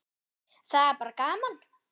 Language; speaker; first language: Icelandic; non-native, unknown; German